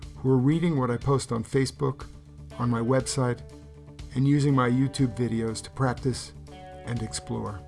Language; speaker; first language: English; native; English